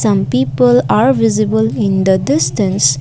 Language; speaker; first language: English; non-native, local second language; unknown